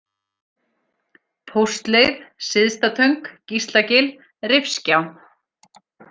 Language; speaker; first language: Icelandic; native; Icelandic